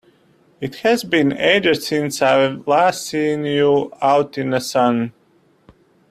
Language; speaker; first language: English; native; English